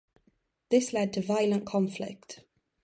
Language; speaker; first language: English; native; English